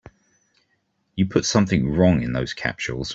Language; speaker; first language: English; native; English